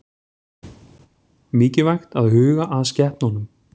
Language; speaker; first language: Icelandic; native; Icelandic